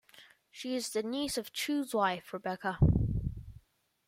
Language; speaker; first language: English; non-native, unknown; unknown